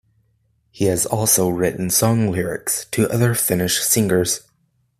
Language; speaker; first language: English; native; English